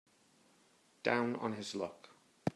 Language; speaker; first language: English; native; English